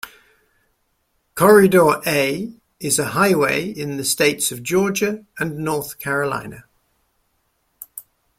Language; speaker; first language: English; native; English